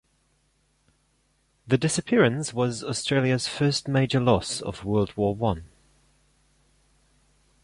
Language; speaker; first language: English; non-native, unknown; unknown